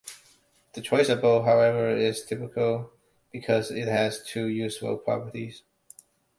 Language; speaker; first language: English; non-native, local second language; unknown